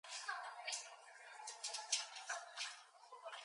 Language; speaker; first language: English; native; English